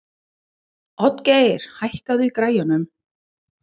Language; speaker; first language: Icelandic; non-native, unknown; English